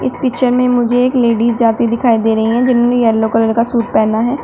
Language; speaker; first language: Hindi; native; Hindi